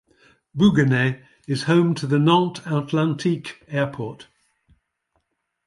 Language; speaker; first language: English; native; English